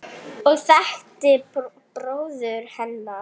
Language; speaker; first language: Icelandic; non-native, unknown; Arabic